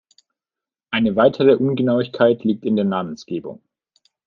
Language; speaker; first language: German; native; German